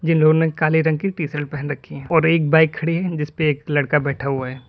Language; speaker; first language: Hindi; native; Hindi